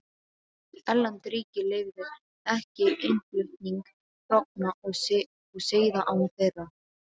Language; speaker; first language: Icelandic; non-native, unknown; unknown